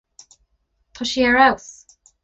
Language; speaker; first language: Irish; non-native, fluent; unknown